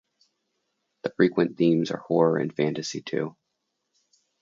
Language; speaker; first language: English; native; English